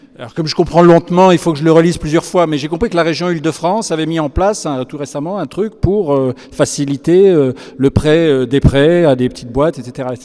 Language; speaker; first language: French; native; French